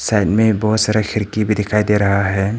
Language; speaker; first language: Hindi; non-native, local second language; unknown